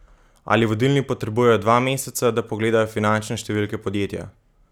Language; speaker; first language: Slovenian; native; Slovenian